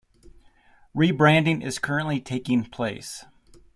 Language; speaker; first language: English; native; English